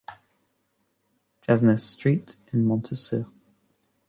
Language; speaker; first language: English; native; English